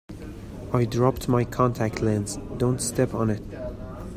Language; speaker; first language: English; non-native, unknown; Persian